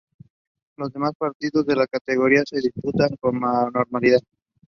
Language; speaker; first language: English; non-native, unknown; Spanish